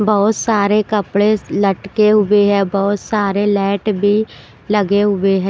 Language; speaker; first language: Hindi; non-native, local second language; Punjabi